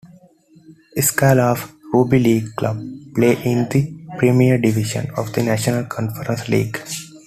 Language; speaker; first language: English; non-native, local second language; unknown